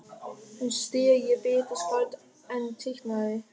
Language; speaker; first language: Icelandic; non-native, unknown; German